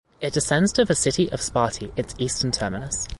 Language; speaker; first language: English; native; English